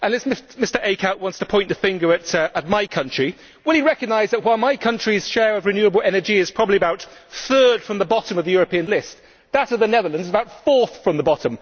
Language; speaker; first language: English; native; English